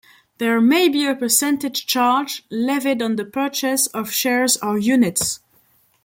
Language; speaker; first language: English; non-native, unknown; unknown